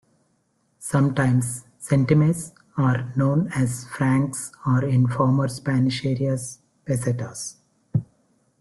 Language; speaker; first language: English; non-native, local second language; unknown